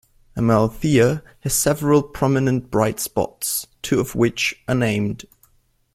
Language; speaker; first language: English; non-native, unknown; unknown